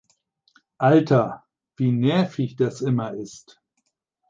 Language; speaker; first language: German; native; German